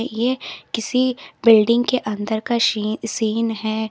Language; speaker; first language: Hindi; native; Hindi